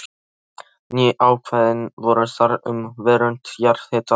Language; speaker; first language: Icelandic; non-native, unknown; Polish